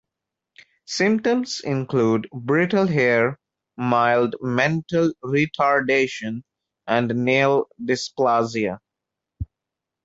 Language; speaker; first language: English; non-native, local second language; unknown